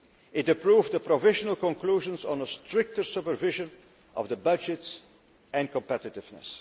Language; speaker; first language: English; non-native, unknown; Dutch